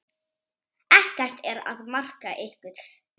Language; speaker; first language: Icelandic; native; Icelandic